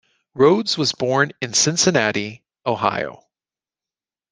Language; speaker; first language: English; native; English